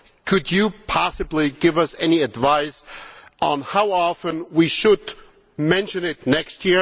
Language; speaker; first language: English; non-native, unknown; German